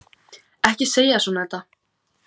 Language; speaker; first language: Icelandic; native; Icelandic